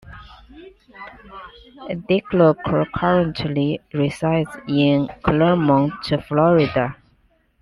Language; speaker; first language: English; non-native, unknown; Chinese